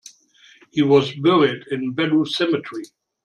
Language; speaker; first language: English; non-native, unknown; German